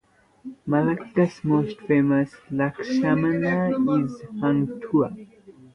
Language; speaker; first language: English; native; English